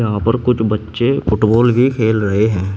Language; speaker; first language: Hindi; native; Hindi